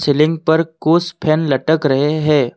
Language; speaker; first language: Hindi; non-native, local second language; Assamese